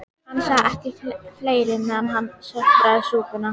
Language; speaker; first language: Icelandic; native; Icelandic